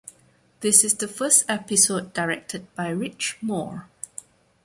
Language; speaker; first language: English; non-native, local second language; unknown